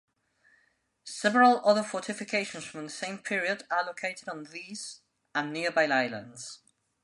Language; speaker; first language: English; non-native, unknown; Spanish